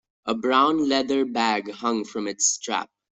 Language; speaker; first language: English; non-native, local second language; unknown